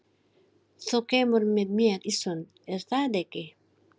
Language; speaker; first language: Icelandic; non-native, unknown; Filipino